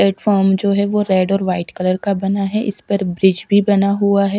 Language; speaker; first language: Hindi; non-native, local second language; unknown